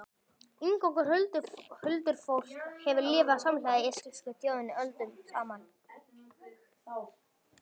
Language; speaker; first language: Icelandic; native; Icelandic